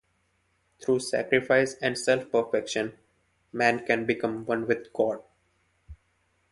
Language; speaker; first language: English; non-native, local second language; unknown